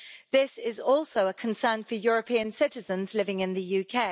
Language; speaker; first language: English; native; English